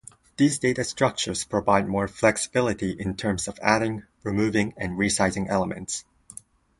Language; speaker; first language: English; non-native, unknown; Japanese